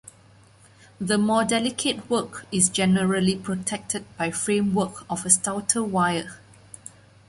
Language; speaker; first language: English; non-native, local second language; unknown